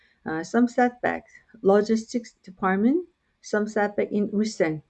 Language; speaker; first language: English; non-native, fluent; Korean